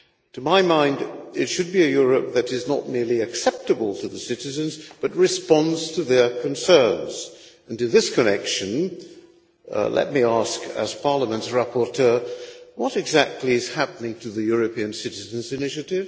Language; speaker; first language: English; non-native, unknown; Hungarian